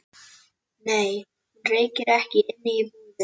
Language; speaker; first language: Icelandic; native; Icelandic